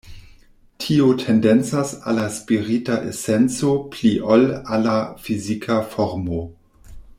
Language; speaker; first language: Esperanto; non-native, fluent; German